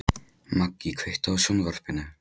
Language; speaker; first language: Icelandic; non-native, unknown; Polish